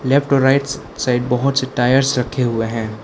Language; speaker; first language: Hindi; non-native, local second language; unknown